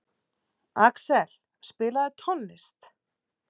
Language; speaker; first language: Icelandic; native; Icelandic